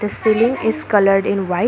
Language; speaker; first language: English; non-native, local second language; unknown